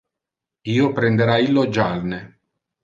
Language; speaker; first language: Interlingua; non-native, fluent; Italian